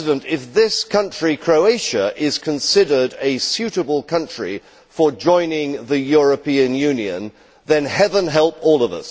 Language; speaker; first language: English; native; English